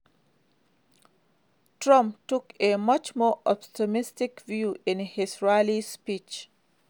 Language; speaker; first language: English; non-native, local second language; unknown